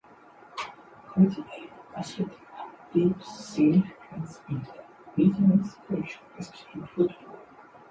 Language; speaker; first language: English; non-native, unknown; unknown